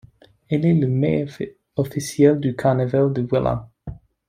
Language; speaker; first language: French; non-native, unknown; English